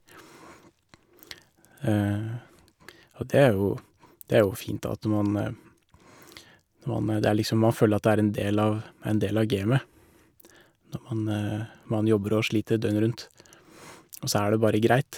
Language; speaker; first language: Norwegian; native; Norwegian